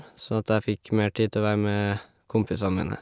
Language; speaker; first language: Norwegian; native; Norwegian